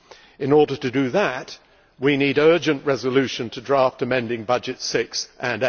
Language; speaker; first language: English; native; English